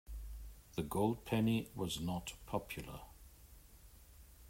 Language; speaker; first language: English; native; English